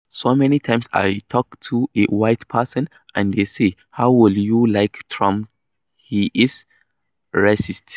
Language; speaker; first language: English; non-native, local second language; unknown